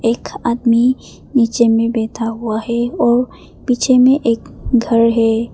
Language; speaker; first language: Hindi; non-native, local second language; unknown